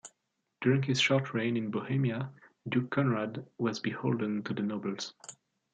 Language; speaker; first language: English; non-native, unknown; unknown